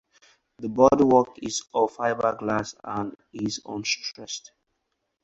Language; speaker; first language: English; non-native, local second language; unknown